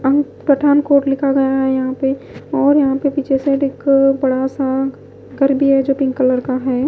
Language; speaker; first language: Hindi; non-native, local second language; Punjabi